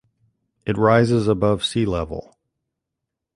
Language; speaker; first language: English; native; English